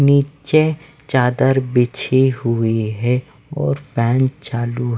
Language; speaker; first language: Hindi; non-native, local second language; Punjabi